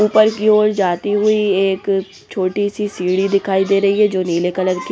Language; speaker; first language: Hindi; non-native, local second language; Punjabi